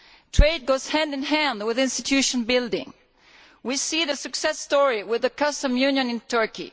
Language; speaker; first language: English; non-native, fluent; Italian